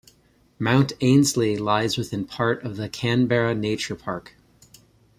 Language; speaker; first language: English; native; English